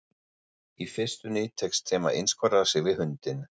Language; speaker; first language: Icelandic; non-native, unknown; German